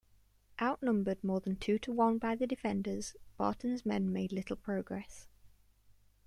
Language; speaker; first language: English; native; English